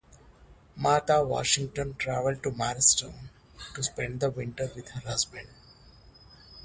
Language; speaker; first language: English; non-native, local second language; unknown